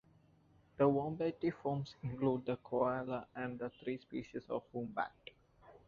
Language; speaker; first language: English; non-native, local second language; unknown